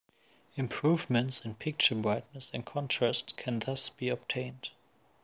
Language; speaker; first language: English; non-native, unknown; German